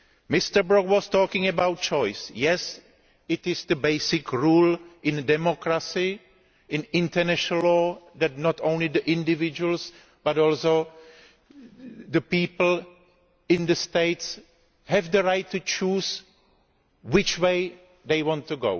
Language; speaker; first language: English; non-native, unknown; Greek